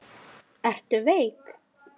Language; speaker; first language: Icelandic; non-native, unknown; Lithuanian